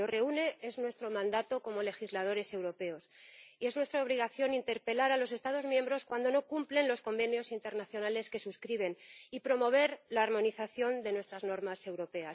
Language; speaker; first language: Spanish; native; Spanish